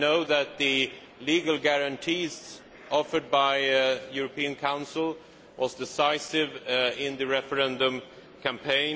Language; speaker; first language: English; non-native, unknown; Swedish